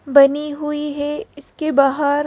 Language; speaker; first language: Hindi; native; Hindi